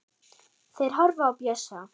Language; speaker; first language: Icelandic; non-native, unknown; German